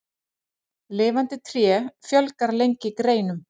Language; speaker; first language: Icelandic; native; Icelandic